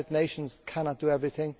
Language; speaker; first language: English; native; English